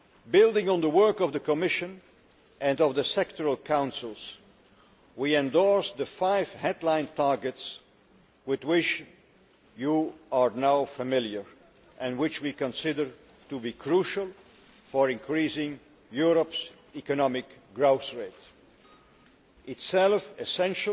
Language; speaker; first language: English; non-native, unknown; Dutch